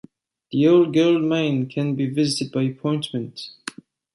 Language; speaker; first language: English; non-native, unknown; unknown